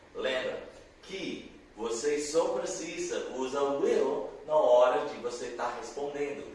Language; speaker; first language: Portuguese; non-native, learner; English